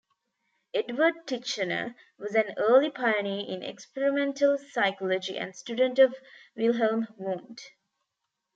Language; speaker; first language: English; non-native, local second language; Tamil